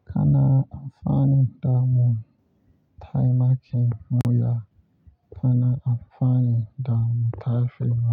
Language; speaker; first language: Hausa; non-native, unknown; Yoruba